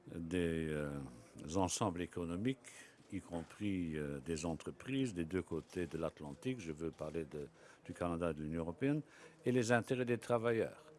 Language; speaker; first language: French; non-native, local second language; Luxembourgish